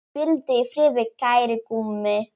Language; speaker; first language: Icelandic; non-native, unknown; Polish